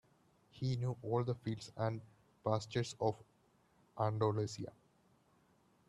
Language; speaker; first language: English; non-native, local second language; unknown